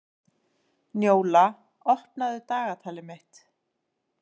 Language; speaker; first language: Icelandic; native; Icelandic